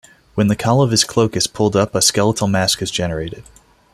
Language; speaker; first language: English; non-native, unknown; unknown